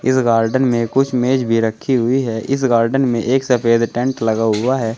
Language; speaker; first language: Hindi; native; Hindi